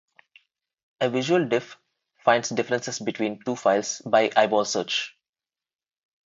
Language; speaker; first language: English; non-native, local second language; Telugu